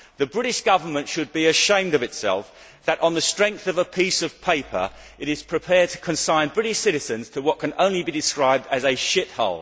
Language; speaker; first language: English; native; English